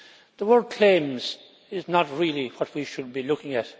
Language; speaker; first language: English; native; English